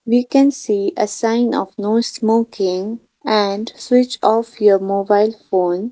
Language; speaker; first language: English; non-native, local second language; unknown